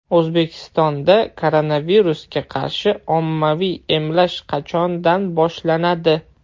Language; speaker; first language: Uzbek; non-native, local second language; Russian